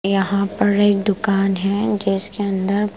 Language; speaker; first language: Hindi; non-native, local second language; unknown